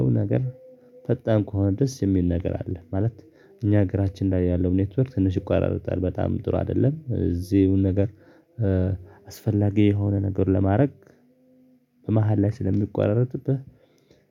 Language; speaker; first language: Amharic; non-native, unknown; Tigrinya